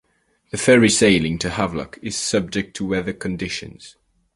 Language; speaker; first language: English; native; English